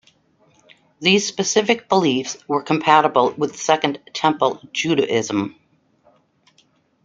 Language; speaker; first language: English; native; English